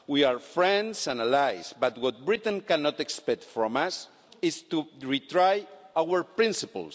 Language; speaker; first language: English; non-native, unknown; Spanish